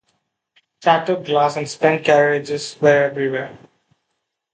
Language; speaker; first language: English; non-native, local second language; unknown